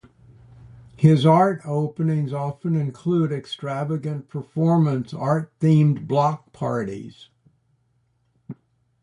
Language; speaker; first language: English; native; English